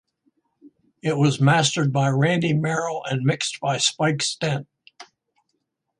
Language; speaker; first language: English; native; English